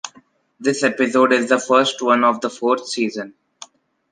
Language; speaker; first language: English; non-native, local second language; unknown